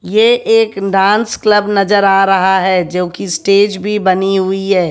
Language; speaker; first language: Hindi; native; Hindi